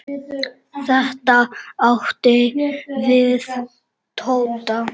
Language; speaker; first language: Icelandic; non-native, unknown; Czech